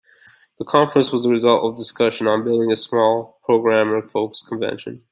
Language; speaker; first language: English; native; English